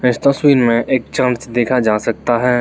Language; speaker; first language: Hindi; non-native, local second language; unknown